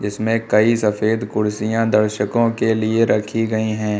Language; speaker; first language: Hindi; native; Hindi